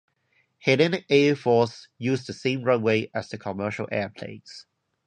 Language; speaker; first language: English; non-native, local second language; Cantonese